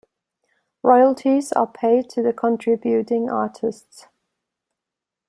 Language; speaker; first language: English; non-native, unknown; German